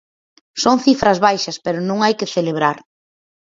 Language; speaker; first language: Galician; native; Galician